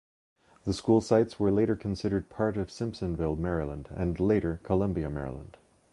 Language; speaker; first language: English; native; English